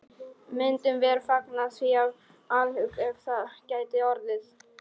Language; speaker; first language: Icelandic; non-native, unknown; Polish